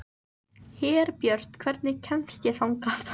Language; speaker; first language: Icelandic; native; Icelandic